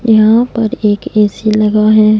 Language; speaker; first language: Hindi; non-native, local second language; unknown